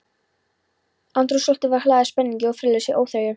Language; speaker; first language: Icelandic; non-native, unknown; Polish